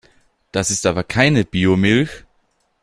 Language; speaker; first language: German; native; German